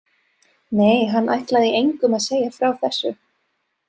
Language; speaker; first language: Icelandic; non-native, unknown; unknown